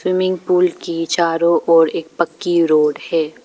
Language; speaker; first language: Hindi; non-native, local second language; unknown